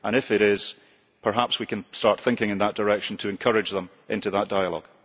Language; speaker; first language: English; early bilingual, heritage; English